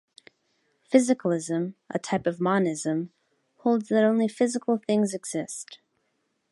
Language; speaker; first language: English; native; English